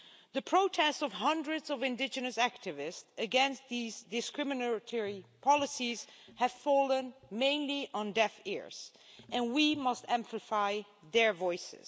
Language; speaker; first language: English; non-native, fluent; Dutch